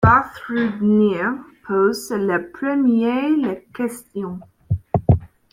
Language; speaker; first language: French; non-native, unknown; English